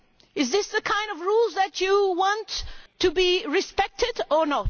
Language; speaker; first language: English; non-native, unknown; Portuguese